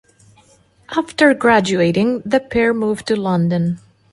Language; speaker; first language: English; non-native, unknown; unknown